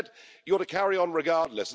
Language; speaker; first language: English; native; English